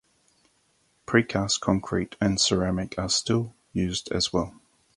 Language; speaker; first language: English; native; English